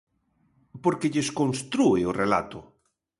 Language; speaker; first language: Galician; native; Galician